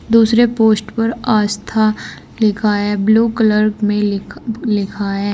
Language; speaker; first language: Hindi; native; Hindi